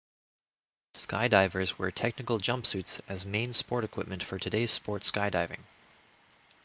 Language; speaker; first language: English; native; English